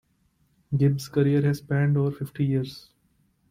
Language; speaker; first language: English; non-native, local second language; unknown